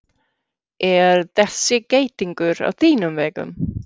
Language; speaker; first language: Icelandic; non-native, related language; Swedish